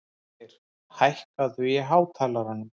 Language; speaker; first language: Icelandic; native; Icelandic